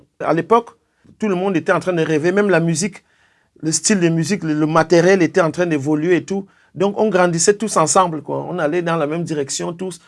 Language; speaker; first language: French; non-native, local second language; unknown